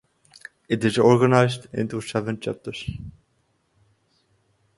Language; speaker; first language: English; native; English